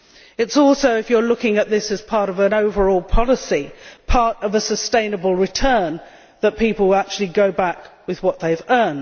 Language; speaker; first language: English; native; English